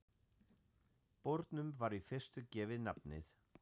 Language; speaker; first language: Icelandic; non-native, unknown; German